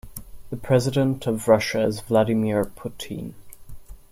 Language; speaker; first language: English; non-native, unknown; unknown